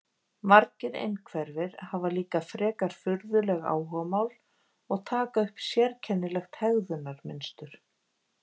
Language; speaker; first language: Icelandic; native; Icelandic